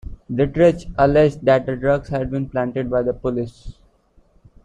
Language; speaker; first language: English; non-native, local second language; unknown